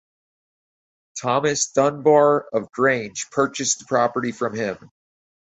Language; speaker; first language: English; native; English